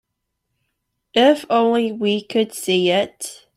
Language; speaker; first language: English; native; English